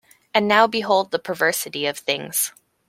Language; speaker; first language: English; native; English